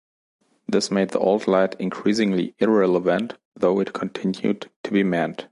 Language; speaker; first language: English; non-native, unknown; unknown